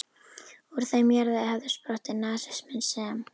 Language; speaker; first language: Icelandic; native; Icelandic